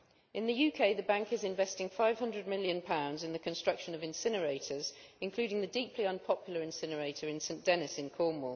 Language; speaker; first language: English; native; English